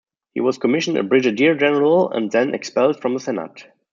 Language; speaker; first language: English; non-native, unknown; German